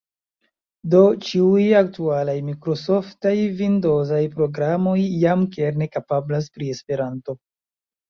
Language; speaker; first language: Esperanto; non-native, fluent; Chinese